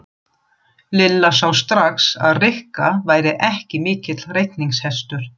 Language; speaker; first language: Icelandic; non-native, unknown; German